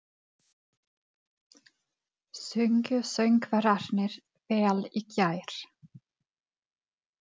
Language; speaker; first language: Icelandic; non-native, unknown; Czech